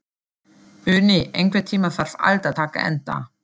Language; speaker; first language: Icelandic; non-native, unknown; German